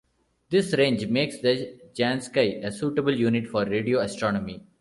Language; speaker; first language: English; non-native, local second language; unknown